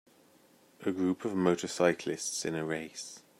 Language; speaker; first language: English; native; English